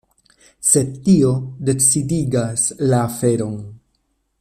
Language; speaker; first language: Esperanto; non-native, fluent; Spanish